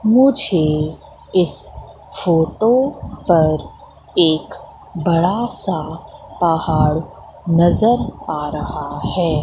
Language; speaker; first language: Hindi; native; Hindi